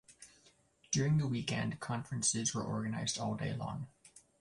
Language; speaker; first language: English; native; English